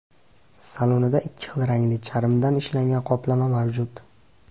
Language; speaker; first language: Uzbek; native; Uzbek